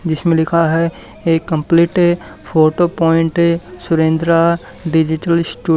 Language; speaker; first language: Hindi; native; Hindi